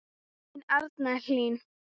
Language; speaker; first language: Icelandic; native; Icelandic